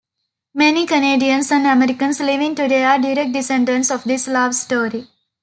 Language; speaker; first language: English; non-native, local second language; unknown